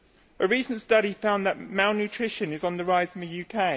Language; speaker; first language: English; native; English